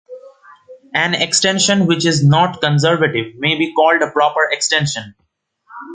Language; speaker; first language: English; non-native, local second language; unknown